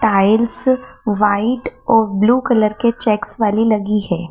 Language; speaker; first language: Hindi; native; Hindi